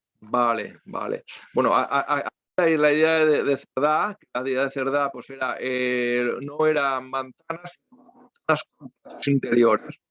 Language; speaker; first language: Spanish; native; Spanish